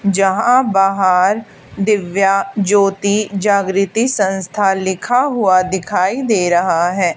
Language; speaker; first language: Hindi; native; Hindi